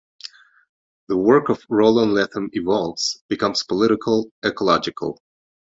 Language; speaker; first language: English; non-native, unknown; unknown